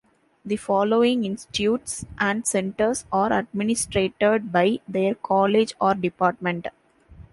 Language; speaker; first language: English; non-native, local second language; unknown